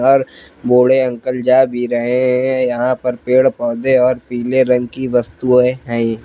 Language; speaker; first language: Hindi; native; Hindi